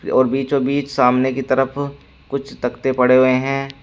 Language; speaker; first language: Hindi; native; Hindi